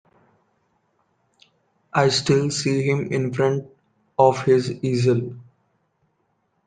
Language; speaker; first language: English; non-native, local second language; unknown